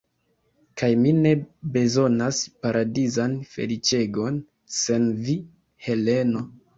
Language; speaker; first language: Esperanto; non-native, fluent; Kinyarwanda